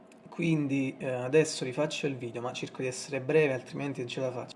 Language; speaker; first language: Italian; native; Italian